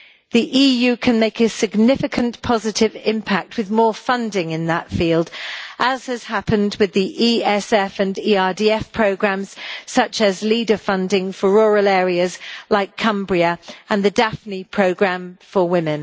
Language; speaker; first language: English; native; English